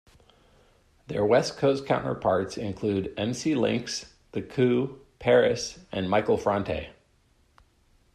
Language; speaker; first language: English; native; English